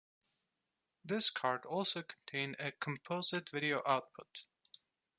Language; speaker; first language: English; non-native, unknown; Turkish